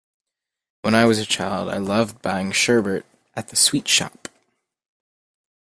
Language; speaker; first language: English; native; English